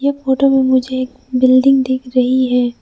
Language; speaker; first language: Hindi; non-native, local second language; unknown